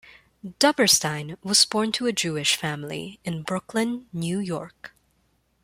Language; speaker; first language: English; non-native, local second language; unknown